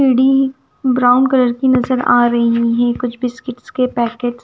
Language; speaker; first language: Hindi; non-native, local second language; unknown